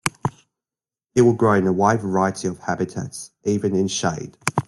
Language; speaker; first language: English; native; English